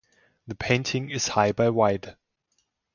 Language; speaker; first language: English; non-native, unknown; German